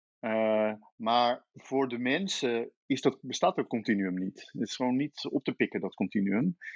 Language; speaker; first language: Dutch; native; Dutch